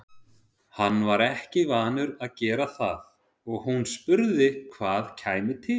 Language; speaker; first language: Icelandic; native; Icelandic